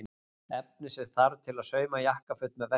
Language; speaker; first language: Icelandic; native; Icelandic